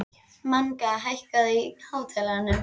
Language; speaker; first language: Icelandic; native; Icelandic